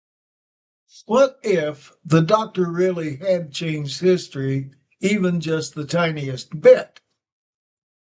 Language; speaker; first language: English; native; English